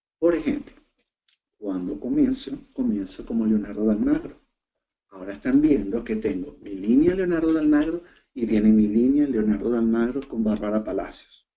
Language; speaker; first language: Spanish; native; Spanish